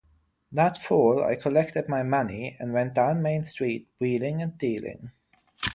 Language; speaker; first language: English; non-native, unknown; German